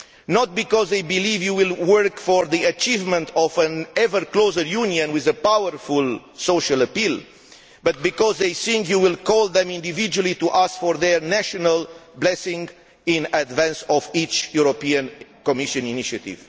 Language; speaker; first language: English; non-native, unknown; Romanian